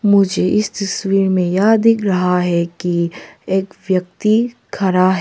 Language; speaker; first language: Hindi; early bilingual, other home language; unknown